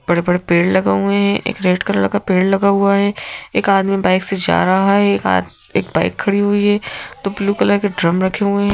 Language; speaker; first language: Hindi; native; Hindi